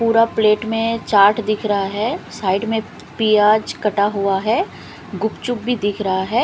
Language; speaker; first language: Hindi; non-native, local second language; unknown